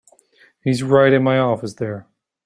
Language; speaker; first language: English; native; English